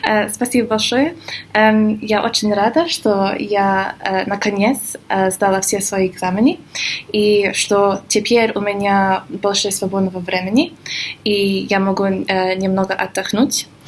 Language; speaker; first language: Russian; non-native, fluent; English